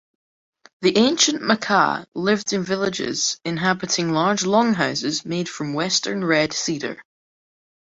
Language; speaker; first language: English; native; English